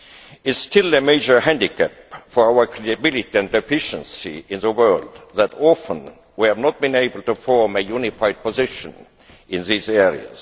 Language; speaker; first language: English; non-native, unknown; Estonian